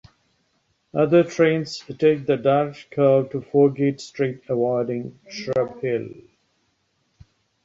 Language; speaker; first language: English; native; English